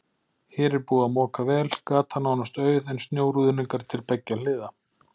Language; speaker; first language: Icelandic; native; Icelandic